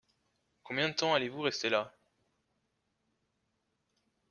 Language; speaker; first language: French; native; French